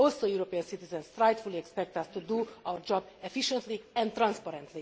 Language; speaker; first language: English; non-native, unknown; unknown